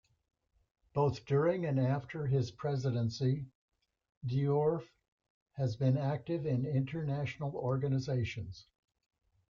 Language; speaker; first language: English; native; English